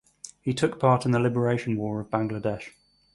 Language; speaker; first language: English; native; English